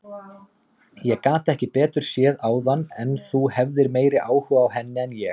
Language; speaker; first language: Icelandic; native; Icelandic